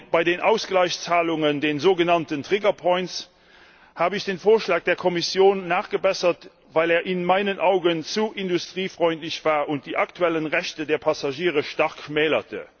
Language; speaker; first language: German; non-native, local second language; Luxembourgish